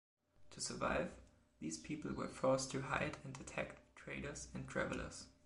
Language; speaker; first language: English; non-native, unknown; German